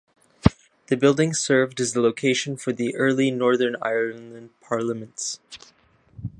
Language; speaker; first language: English; native; English